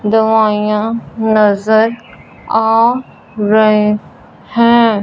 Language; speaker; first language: Hindi; non-native, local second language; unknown